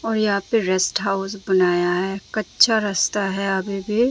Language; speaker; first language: Hindi; non-native, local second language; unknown